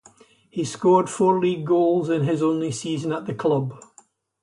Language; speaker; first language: English; native; English